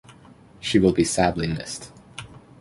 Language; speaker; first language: English; native; English